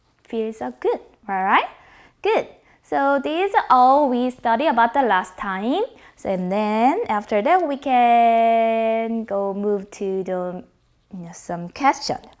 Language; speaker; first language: English; non-native, fluent; Korean